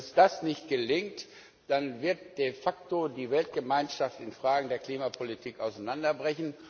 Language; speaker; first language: German; non-native, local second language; Luxembourgish